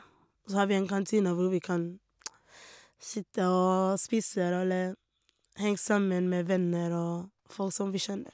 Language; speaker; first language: Norwegian; non-native, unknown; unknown